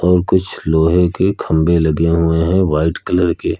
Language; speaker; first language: Hindi; native; Hindi